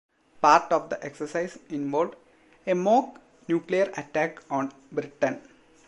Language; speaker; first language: English; non-native, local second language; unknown